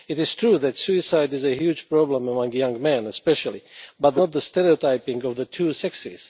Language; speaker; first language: English; non-native, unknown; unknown